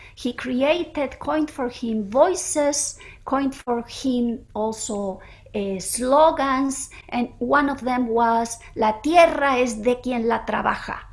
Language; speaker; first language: English; early bilingual, other home language; Spanish